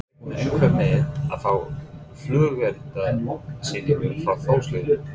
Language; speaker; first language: Icelandic; non-native, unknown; English